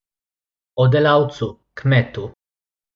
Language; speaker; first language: Slovenian; non-native, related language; Bosnian